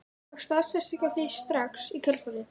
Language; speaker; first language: Icelandic; native; Icelandic